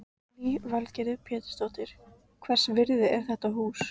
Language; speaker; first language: Icelandic; native; Icelandic